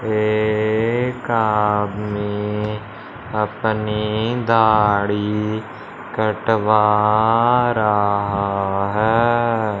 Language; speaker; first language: Hindi; non-native, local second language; Punjabi